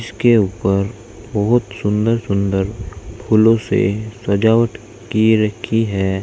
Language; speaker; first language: Hindi; native; Hindi